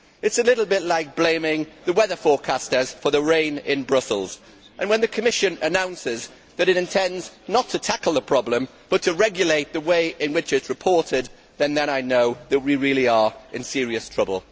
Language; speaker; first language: English; native; English